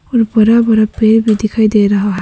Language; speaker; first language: Hindi; early bilingual, other home language; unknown